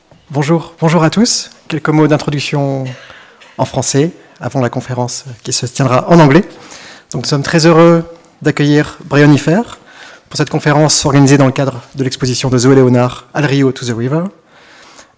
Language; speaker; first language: French; native; French